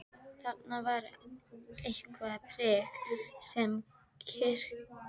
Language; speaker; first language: Icelandic; native; Icelandic